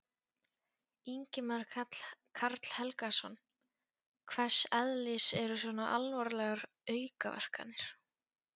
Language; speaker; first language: Icelandic; non-native, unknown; Polish